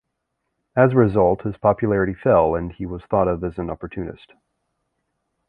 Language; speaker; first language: English; native; English